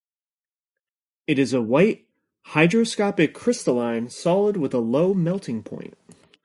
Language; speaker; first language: English; native; English